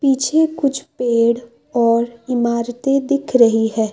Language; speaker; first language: Hindi; non-native, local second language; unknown